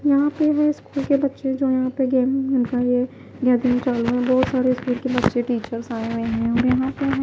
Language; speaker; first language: Hindi; non-native, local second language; Punjabi